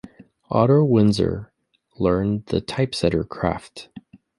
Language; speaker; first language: English; native; English